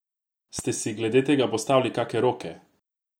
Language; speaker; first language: Slovenian; non-native, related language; Croatian